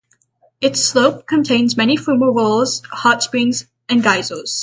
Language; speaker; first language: English; native; English